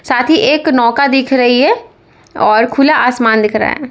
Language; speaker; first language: Hindi; native; Hindi